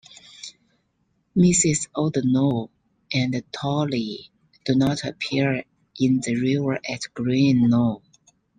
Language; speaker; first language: English; non-native, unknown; Chinese